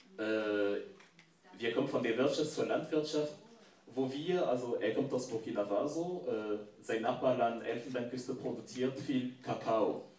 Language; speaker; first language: German; non-native, fluent; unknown